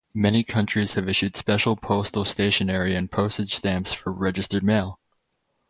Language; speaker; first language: English; native; English